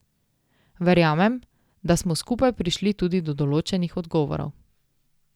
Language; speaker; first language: Slovenian; native; Slovenian